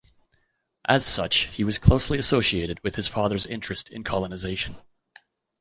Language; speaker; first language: English; native; English